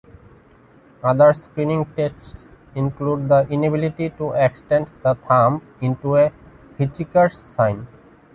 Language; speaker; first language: English; non-native, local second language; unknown